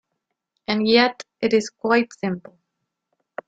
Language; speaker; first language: English; non-native, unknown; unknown